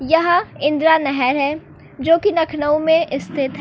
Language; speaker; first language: Hindi; native; Hindi